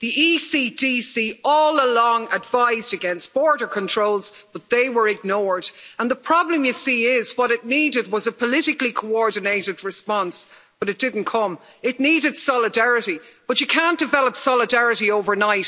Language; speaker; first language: English; native; English